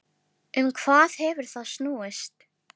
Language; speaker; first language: Icelandic; non-native, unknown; Filipino